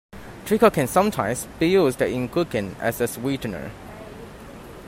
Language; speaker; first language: English; non-native, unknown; Chinese